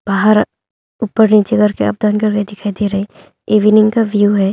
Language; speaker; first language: Hindi; non-native, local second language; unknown